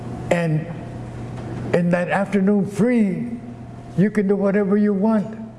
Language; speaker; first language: English; early bilingual, other home language; Spanish